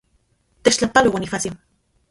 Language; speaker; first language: Central Puebla Nahuatl; non-native, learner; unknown